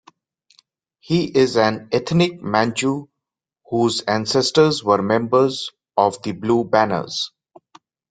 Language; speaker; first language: English; non-native, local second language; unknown